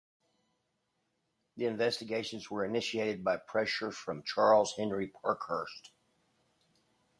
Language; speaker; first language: English; native; English